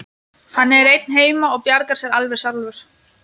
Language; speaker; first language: Icelandic; non-native, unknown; Lithuanian